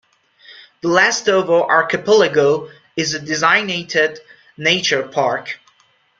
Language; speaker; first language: English; non-native, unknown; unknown